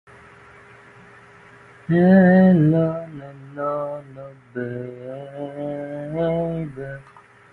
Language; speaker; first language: English; non-native, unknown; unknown